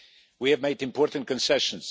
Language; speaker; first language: English; non-native, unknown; Polish